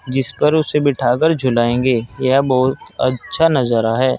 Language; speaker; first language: Hindi; native; Hindi